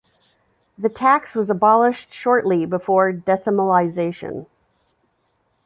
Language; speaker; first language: English; native; English